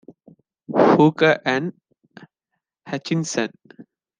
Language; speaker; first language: English; non-native, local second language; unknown